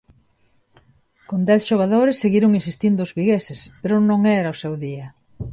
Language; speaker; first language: Galician; non-native, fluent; Spanish